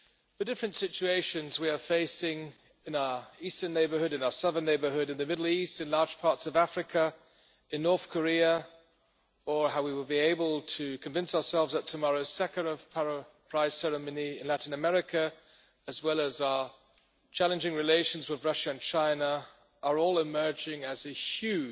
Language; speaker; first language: English; non-native, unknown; German